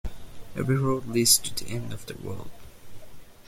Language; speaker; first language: English; non-native, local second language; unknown